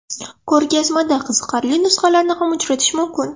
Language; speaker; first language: Uzbek; non-native, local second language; Russian